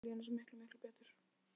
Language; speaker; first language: Icelandic; native; Icelandic